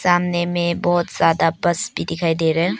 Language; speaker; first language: Hindi; non-native, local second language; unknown